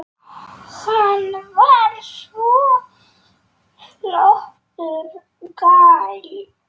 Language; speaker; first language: Icelandic; non-native, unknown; Polish